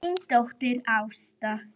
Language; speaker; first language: Icelandic; native; Icelandic